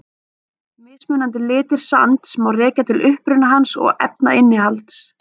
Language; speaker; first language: Icelandic; native; Icelandic